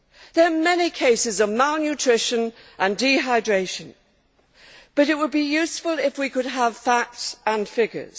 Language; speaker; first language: English; native; English